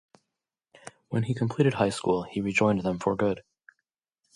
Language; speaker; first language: English; native; English